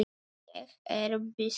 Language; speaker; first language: Icelandic; non-native, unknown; Polish